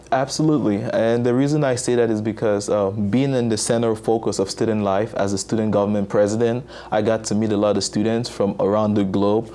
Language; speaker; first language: English; non-native, local second language; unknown